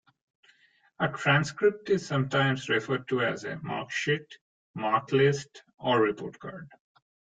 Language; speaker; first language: English; non-native, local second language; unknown